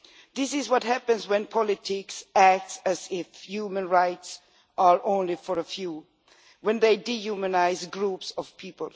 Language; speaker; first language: English; non-native, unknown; Swedish